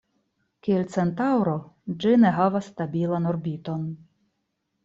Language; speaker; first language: Esperanto; non-native, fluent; Russian